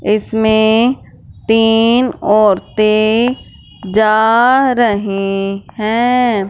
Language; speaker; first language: Hindi; non-native, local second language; Punjabi